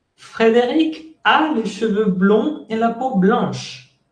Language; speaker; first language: French; non-native, fluent; Spanish